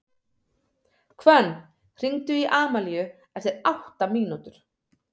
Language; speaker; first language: Icelandic; native; Icelandic